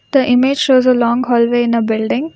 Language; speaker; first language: English; non-native, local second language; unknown